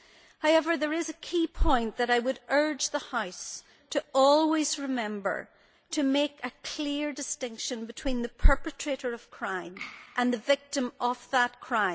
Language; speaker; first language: English; native; English